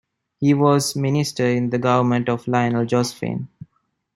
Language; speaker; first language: English; non-native, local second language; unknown